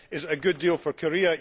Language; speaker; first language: English; native; English